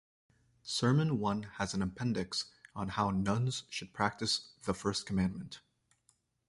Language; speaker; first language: English; native; English